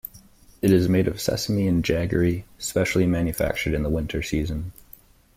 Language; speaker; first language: English; native; English